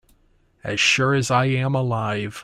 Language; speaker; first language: English; native; English